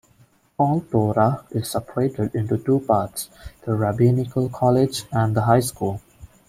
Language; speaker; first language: English; non-native, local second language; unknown